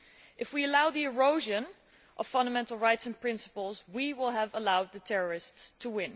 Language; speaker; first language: English; non-native, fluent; Dutch